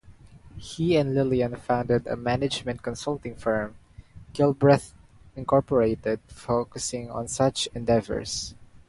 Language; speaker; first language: English; non-native, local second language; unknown